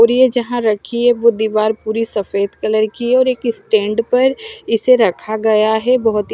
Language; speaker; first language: Hindi; non-native, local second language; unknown